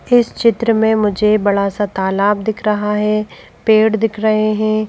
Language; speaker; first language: Hindi; native; Hindi